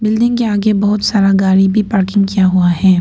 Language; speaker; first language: Hindi; non-native, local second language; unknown